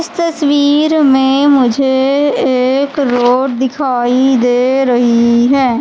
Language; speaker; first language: Hindi; native; Hindi